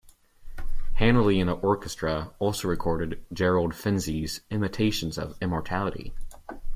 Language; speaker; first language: English; native; English